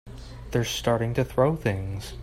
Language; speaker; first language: English; native; English